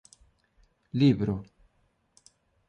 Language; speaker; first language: Galician; non-native, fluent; Spanish